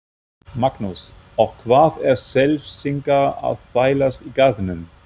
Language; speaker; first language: Icelandic; non-native, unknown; German